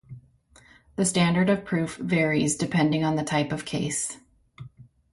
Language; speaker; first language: English; native; English